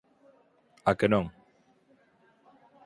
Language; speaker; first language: Galician; native; Galician